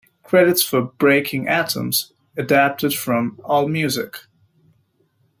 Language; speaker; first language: English; native; English